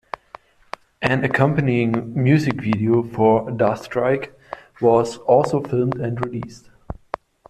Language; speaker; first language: English; non-native, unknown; German